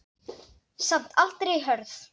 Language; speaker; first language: Icelandic; non-native, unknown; Dutch